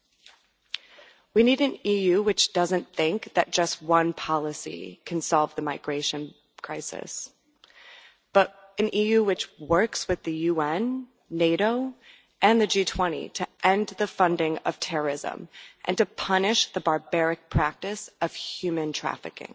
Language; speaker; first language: English; non-native, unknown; Dutch